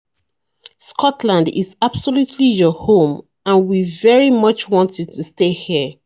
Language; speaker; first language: English; non-native, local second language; Yoruba